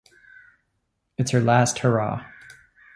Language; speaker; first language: English; native; English